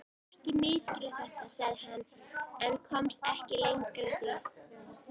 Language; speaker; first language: Icelandic; native; Icelandic